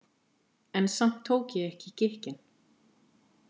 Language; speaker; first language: Icelandic; native; Icelandic